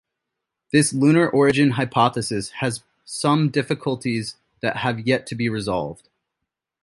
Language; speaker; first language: English; native; English